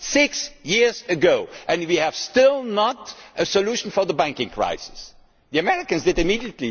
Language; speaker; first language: English; non-native, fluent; Dutch